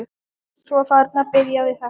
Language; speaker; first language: Icelandic; non-native, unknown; Thai